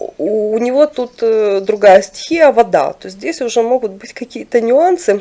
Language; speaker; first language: Russian; non-native, local second language; Ukrainian